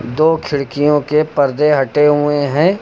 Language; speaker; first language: Hindi; native; Hindi